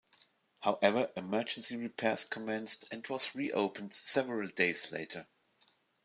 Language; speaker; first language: English; non-native, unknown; German